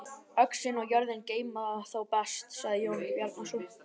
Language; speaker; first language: Icelandic; native; Icelandic